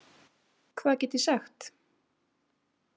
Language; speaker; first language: Icelandic; native; Icelandic